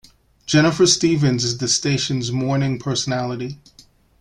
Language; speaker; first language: English; native; English